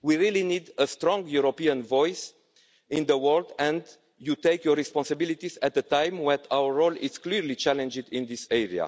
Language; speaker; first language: English; non-native, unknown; Romanian